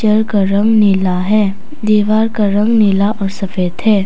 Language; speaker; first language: Hindi; non-native, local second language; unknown